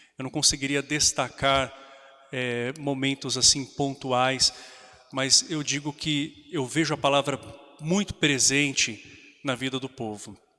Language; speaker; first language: Portuguese; native; Portuguese